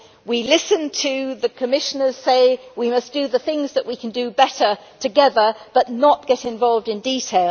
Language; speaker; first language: English; native; English